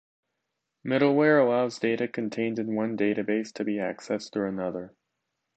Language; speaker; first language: English; native; English